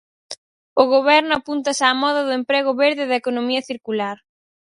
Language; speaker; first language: Galician; native; Galician